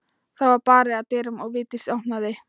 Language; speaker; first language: Icelandic; non-native, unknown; Thai